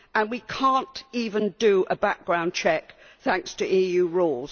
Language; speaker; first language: English; native; English